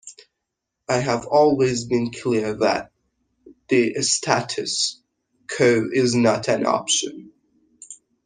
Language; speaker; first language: English; non-native, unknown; Persian